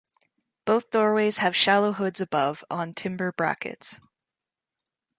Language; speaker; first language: English; native; English